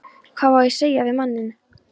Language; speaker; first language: Icelandic; non-native, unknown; Polish